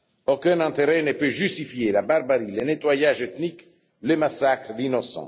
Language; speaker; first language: French; non-native, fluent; Italian